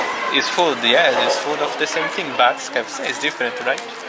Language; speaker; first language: English; non-native, fluent; Portuguese